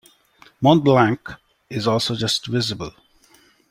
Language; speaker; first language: English; non-native, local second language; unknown